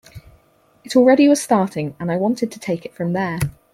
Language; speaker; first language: English; native; English